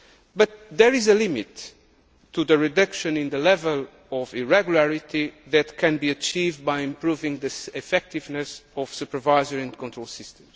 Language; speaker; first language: English; non-native, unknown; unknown